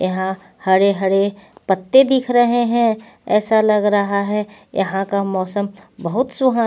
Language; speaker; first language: Hindi; non-native, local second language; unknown